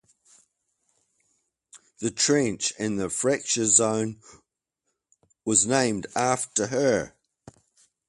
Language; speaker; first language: English; native; English